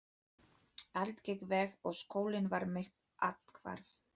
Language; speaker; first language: Icelandic; non-native, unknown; Polish